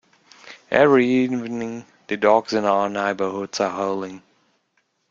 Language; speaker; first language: English; non-native, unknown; German